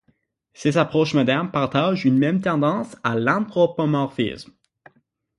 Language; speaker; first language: French; non-native, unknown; English